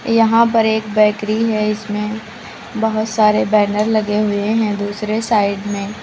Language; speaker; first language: Hindi; native; Hindi